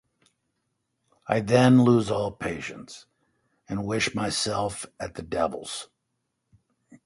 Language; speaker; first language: English; native; English